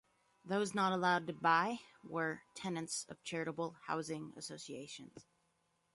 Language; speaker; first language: English; native; English